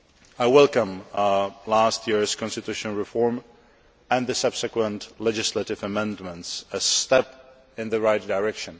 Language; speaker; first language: English; non-native, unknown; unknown